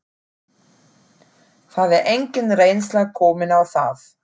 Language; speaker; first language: Icelandic; non-native, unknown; German